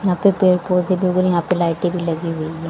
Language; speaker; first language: Hindi; native; Hindi